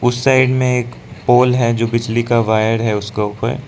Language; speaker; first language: Hindi; non-native, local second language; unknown